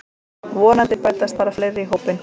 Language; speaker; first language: Icelandic; native; Icelandic